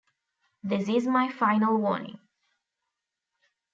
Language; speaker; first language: English; non-native, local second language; Tamil